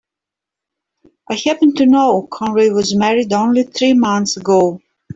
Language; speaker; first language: English; native; English